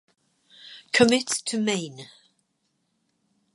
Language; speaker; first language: English; native; English